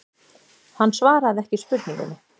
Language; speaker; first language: Icelandic; native; Icelandic